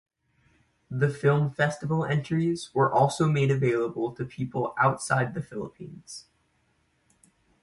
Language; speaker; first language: English; native; English